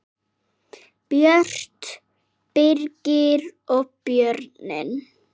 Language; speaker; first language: Icelandic; native; Icelandic